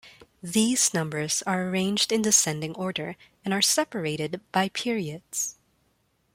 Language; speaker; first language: English; non-native, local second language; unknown